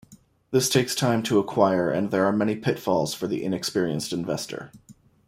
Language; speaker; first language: English; native; English